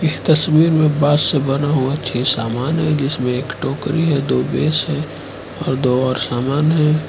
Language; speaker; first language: Hindi; non-native, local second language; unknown